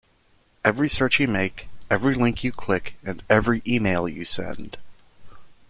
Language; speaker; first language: English; native; English